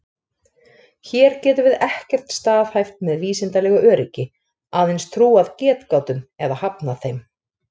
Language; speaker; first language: Icelandic; native; Icelandic